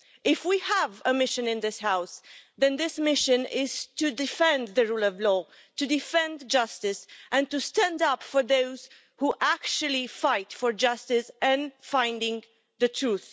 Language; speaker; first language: English; non-native, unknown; Romanian